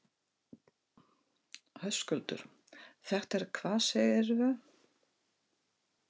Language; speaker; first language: Icelandic; non-native, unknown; Russian